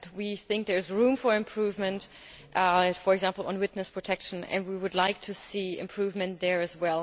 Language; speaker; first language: English; non-native, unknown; German